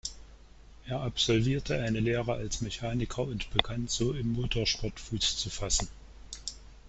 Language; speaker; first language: German; native; German